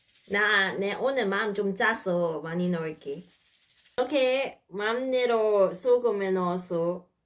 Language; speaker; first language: Korean; native; Korean